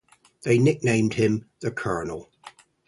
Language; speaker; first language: English; native; English